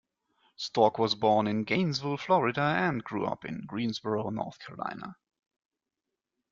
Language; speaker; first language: English; non-native, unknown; German